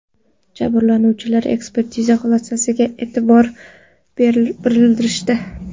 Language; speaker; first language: Uzbek; non-native, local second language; Kara-Kalpak